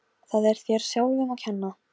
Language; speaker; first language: Icelandic; non-native, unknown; Polish